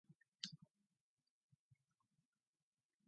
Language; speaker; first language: English; non-native, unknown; Mongolian